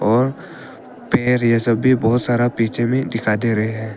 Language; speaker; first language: Hindi; non-native, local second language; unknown